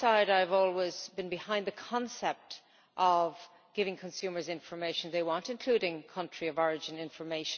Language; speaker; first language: English; native; English